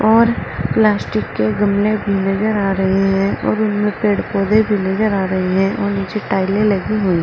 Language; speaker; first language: Hindi; native; Hindi